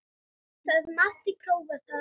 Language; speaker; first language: Icelandic; native; Icelandic